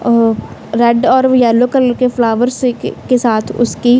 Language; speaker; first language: Hindi; non-native, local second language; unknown